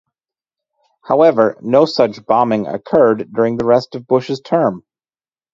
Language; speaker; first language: English; native; English